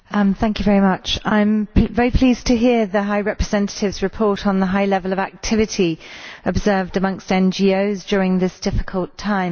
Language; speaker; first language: English; native; English